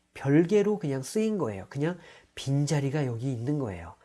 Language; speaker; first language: Korean; native; Korean